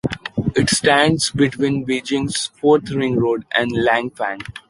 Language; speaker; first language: English; non-native, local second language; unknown